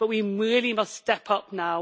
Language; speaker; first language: English; native; English